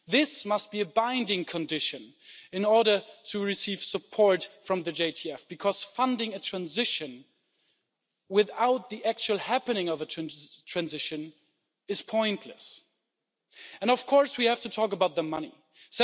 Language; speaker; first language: English; non-native, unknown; German